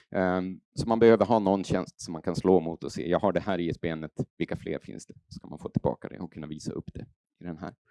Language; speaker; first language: Swedish; native; Swedish